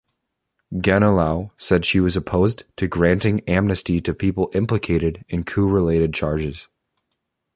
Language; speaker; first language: English; native; English